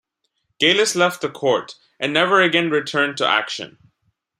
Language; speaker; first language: English; non-native, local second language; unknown